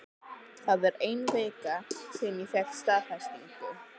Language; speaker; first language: Icelandic; native; Icelandic